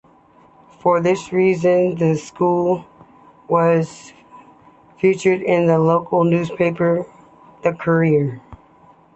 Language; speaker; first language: English; native; English